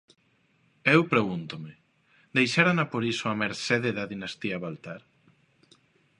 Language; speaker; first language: Galician; non-native, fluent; Spanish